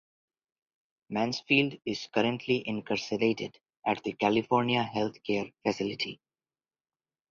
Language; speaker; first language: English; non-native, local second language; Bangla